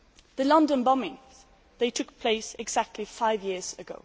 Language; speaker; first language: English; non-native, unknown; Swedish